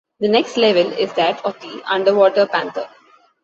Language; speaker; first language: English; non-native, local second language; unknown